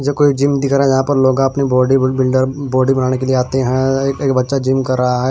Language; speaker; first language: Hindi; non-native, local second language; Punjabi